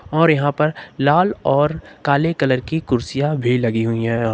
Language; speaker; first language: Hindi; native; Hindi